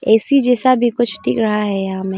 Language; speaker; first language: Hindi; non-native, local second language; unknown